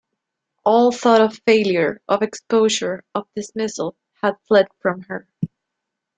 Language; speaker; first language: English; non-native, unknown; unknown